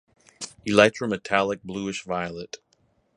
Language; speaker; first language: English; native; English